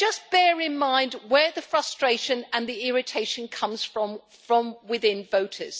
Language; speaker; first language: English; native; English